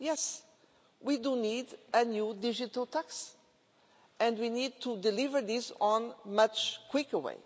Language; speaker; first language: English; non-native, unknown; Portuguese